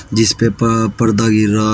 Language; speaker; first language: Hindi; native; Hindi